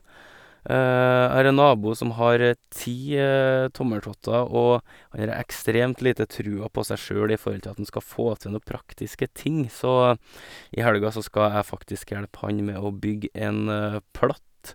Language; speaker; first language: Norwegian; native; Norwegian